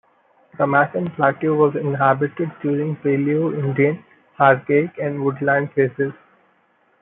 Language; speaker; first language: English; non-native, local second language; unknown